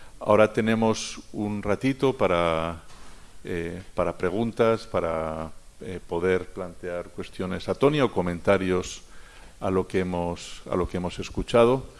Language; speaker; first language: Spanish; native; Spanish